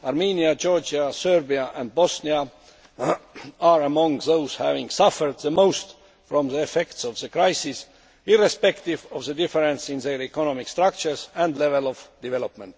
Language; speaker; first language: English; non-native, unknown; Estonian